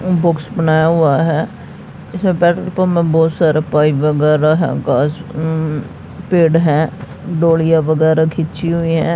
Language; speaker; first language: Hindi; native; Hindi